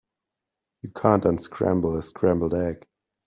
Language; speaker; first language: English; non-native, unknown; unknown